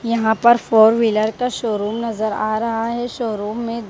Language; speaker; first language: Hindi; non-native, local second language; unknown